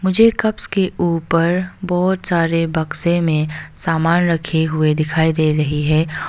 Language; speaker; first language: Hindi; non-native, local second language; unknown